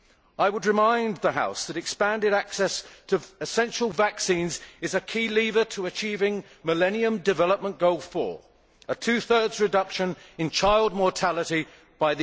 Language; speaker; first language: English; native; English